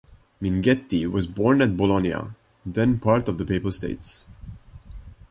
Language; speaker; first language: English; non-native, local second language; Maltese